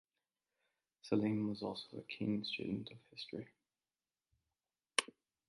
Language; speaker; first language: English; native; English